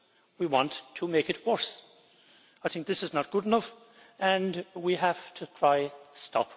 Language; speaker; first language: English; native; English